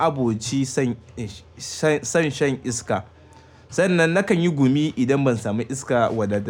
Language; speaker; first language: Hausa; native; Hausa